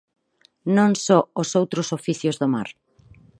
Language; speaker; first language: Galician; non-native, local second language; Spanish